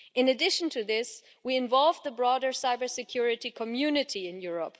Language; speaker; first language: English; non-native, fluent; German